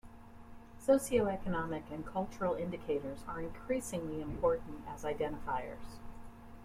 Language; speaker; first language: English; native; English